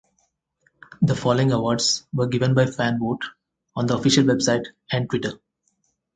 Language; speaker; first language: English; non-native, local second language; Telugu